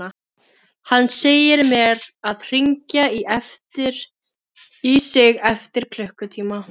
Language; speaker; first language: Icelandic; non-native, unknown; Filipino